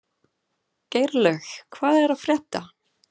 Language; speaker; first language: Icelandic; non-native, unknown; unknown